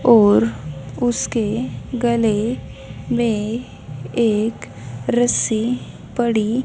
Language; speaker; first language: Hindi; native; Hindi